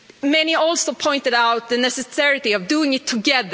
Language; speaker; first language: English; non-native, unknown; Swedish